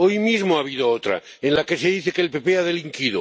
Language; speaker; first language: Spanish; non-native, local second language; Catalan